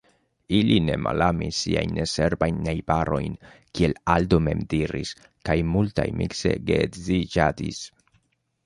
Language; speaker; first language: Esperanto; non-native, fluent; Spanish